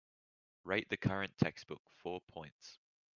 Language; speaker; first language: English; native; English